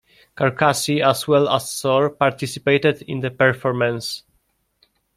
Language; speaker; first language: English; non-native, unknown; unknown